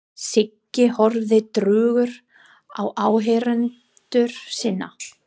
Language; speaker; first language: Icelandic; non-native, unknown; English